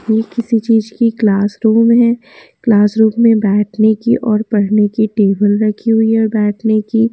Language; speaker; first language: Hindi; native; Hindi